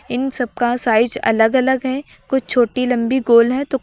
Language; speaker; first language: Hindi; native; Hindi